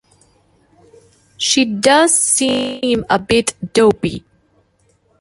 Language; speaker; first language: English; non-native, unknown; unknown